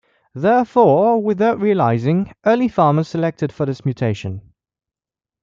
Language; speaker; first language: English; non-native, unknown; French